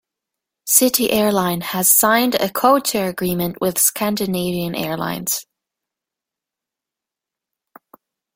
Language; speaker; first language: English; native; English